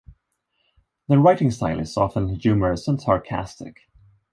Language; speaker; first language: English; non-native, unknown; Swedish